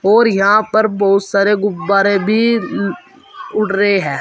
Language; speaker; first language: Hindi; native; Hindi